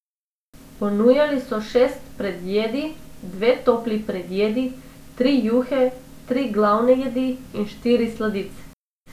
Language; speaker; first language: Slovenian; non-native, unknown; Macedonian